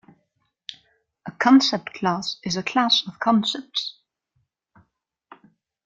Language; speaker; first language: English; non-native, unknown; German